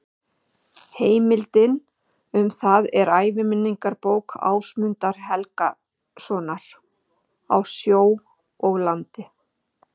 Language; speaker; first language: Icelandic; native; Icelandic